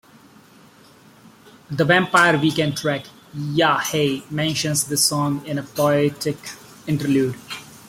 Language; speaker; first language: English; non-native, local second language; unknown